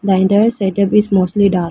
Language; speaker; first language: English; non-native, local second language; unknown